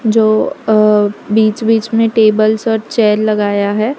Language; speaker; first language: Hindi; non-native, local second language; Gujarati